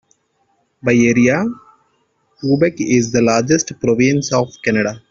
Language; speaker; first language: English; non-native, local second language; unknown